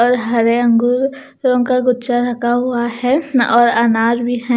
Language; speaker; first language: Hindi; non-native, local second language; Punjabi